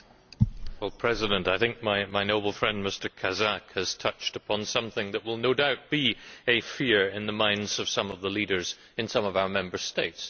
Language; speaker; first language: English; native; English